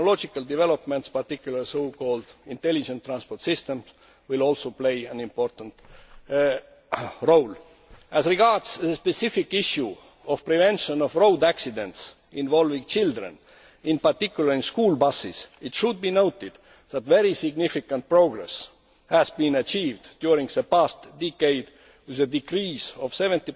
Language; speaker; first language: English; non-native, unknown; Estonian